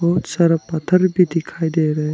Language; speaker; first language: Hindi; non-native, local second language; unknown